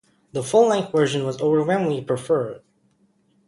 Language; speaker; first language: English; native; English